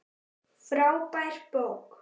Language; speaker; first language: Icelandic; native; Icelandic